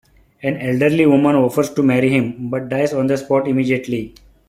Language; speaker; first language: English; non-native, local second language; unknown